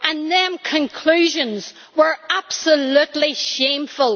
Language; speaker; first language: English; native; English